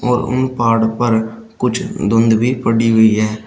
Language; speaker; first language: Hindi; native; Hindi